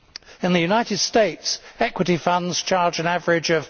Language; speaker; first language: English; native; English